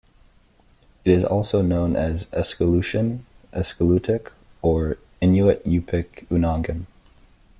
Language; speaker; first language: English; native; English